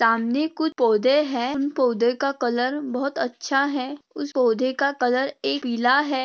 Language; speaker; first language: Hindi; non-native, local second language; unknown